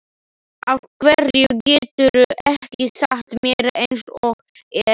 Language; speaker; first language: Icelandic; non-native, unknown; Slovak